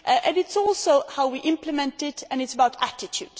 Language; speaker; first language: English; non-native, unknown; Swedish